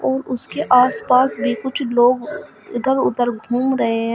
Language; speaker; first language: Hindi; native; Hindi